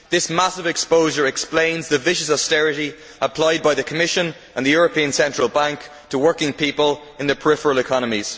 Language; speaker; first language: English; native; English